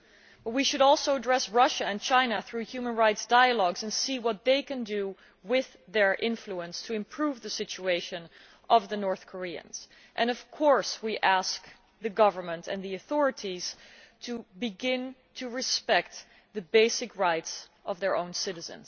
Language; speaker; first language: English; non-native, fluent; Dutch